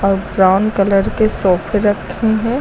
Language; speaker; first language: Hindi; native; Hindi